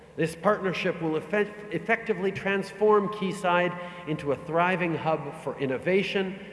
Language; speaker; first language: English; native; English